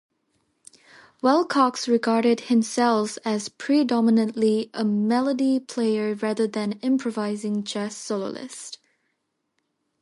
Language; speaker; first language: English; native; English